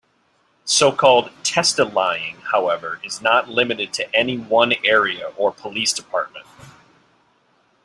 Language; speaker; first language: English; native; English